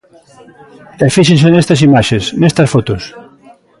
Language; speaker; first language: Galician; native; Galician